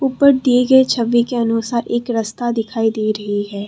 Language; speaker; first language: Hindi; non-native, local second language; Assamese